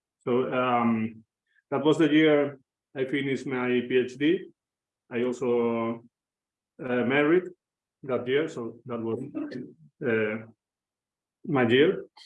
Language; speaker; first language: English; non-native, fluent; Spanish